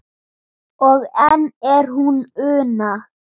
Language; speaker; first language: Icelandic; native; Icelandic